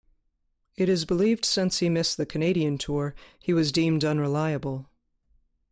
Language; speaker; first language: English; native; English